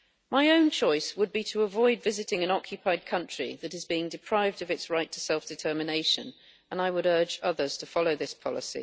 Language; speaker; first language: English; native; English